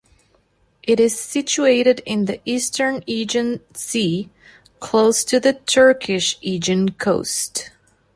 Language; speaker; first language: English; non-native, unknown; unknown